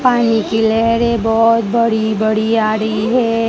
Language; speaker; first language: Hindi; non-native, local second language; Gujarati